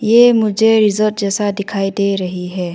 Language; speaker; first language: Hindi; non-native, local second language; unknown